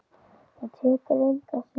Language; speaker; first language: Icelandic; native; Icelandic